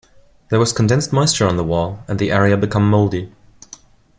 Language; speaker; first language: English; non-native, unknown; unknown